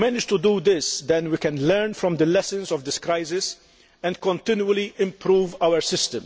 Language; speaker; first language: English; non-native, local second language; Maltese